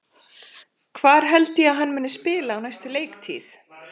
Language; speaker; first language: Icelandic; native; Icelandic